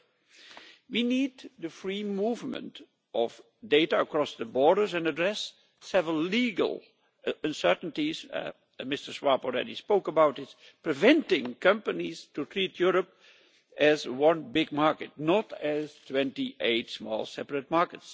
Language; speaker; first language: English; non-native, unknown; Dutch